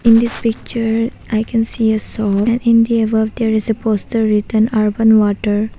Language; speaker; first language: English; non-native, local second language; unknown